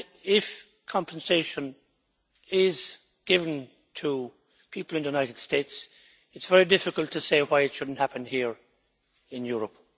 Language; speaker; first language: English; native; English